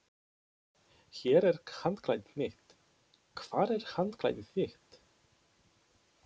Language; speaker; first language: Icelandic; non-native, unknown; Polish